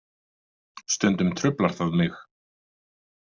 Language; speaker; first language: Icelandic; native; Icelandic